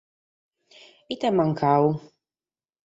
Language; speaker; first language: Sardinian; native; Sardinian